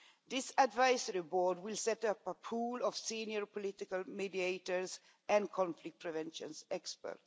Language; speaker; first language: English; non-native, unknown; Swedish